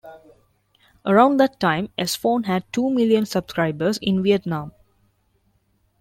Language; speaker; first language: English; non-native, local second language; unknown